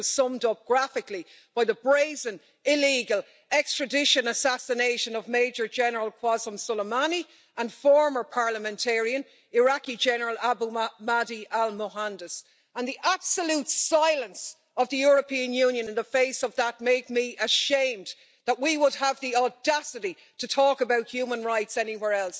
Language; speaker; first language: English; native; English